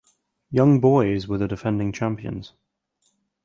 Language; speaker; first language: English; native; English